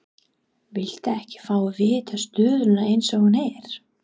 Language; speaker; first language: Icelandic; non-native, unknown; English